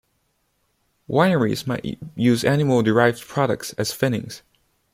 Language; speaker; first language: English; non-native, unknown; Chinese